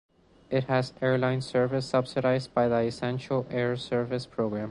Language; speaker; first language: English; non-native, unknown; Spanish